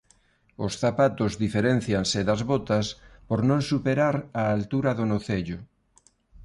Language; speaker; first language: Galician; non-native, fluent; Spanish